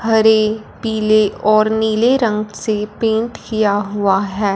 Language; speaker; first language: Hindi; non-native, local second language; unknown